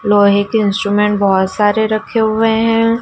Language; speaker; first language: Hindi; native; Hindi